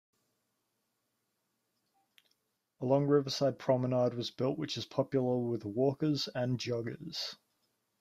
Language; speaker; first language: English; native; English